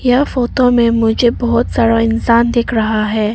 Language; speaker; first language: Hindi; non-native, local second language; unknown